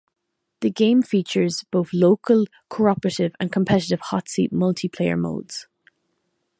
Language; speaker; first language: English; native; English